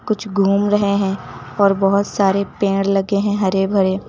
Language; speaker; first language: Hindi; native; Hindi